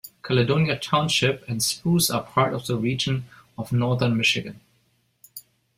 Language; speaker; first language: English; non-native, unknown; German